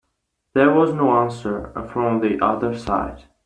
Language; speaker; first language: English; non-native, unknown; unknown